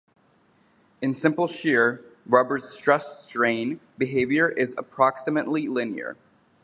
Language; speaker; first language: English; native; English